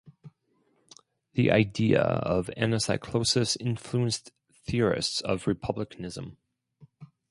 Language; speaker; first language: English; non-native, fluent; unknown